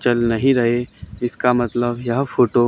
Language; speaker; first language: Hindi; native; Hindi